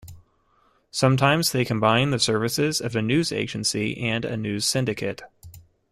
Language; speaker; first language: English; native; English